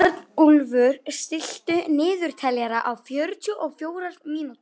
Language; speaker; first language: Icelandic; native; Icelandic